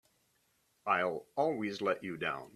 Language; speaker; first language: English; native; English